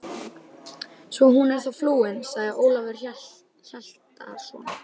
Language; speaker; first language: Icelandic; native; Icelandic